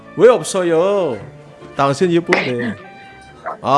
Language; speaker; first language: Korean; non-native, learner; Indonesian